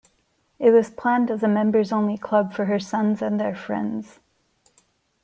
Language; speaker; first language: English; non-native, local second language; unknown